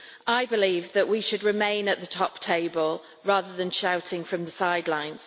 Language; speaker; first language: English; native; English